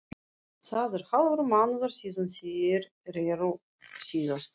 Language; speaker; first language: Icelandic; non-native, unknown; Russian